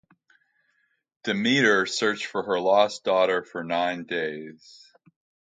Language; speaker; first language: English; native; English